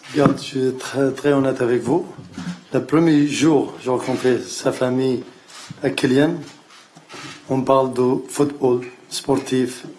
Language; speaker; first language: French; non-native, learner; Arabic